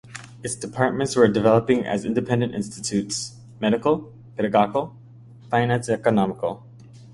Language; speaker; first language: English; native; English